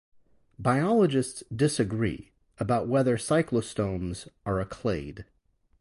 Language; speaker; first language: English; native; English